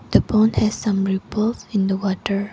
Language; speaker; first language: English; non-native, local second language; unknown